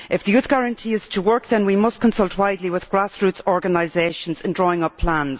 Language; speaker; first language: English; native; English